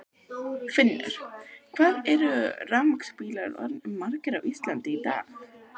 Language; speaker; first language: Icelandic; native; Icelandic